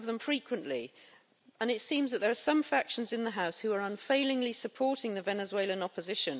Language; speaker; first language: English; native; English